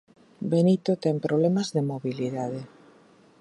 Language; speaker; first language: Galician; native; Galician